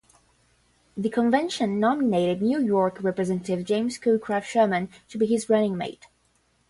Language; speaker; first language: English; non-native, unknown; Portuguese